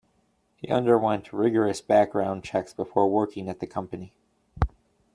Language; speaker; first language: English; native; English